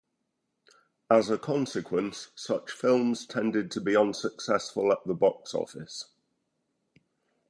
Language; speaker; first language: English; native; English